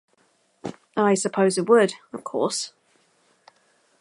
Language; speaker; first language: English; native; English